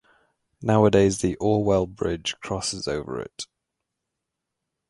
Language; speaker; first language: English; native; English